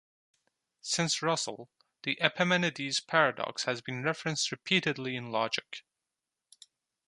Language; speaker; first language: English; non-native, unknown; Turkish